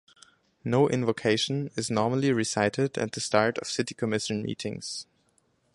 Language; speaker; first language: English; non-native, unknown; German